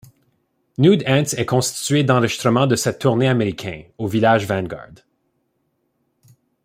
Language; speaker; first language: French; native; French